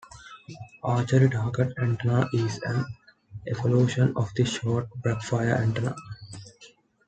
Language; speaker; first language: English; non-native, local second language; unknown